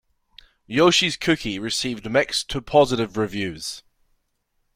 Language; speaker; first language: English; native; English